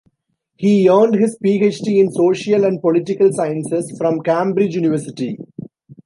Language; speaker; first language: English; non-native, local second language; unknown